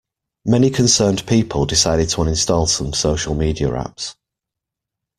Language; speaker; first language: English; native; English